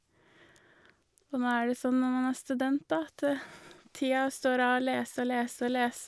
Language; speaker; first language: Norwegian; native; Norwegian